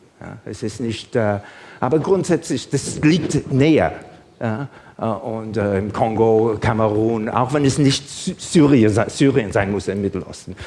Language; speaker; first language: German; non-native, fluent; English